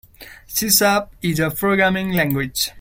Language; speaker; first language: English; non-native, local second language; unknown